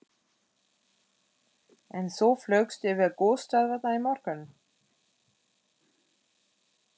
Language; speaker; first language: Icelandic; non-native, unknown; German